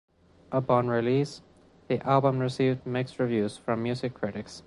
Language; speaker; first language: English; non-native, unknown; Spanish